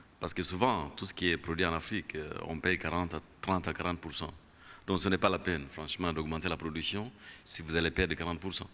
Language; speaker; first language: French; non-native, local second language; Kinyarwanda